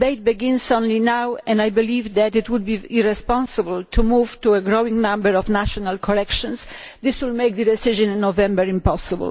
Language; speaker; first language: English; non-native, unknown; Polish